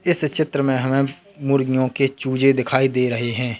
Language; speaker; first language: Hindi; native; Hindi